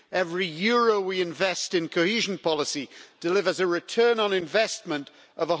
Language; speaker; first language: English; native; English